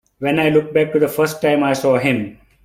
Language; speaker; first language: English; non-native, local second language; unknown